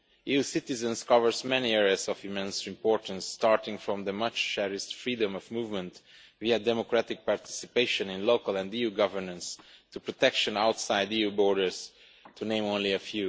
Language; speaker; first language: English; non-native, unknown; Romanian